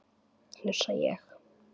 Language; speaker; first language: Icelandic; native; Icelandic